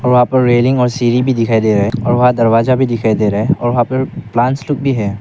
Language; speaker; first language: Hindi; early bilingual, other home language; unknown